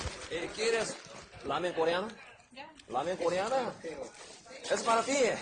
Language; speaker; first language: Spanish; non-native, learner; Korean